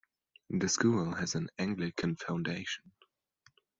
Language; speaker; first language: English; non-native, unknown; German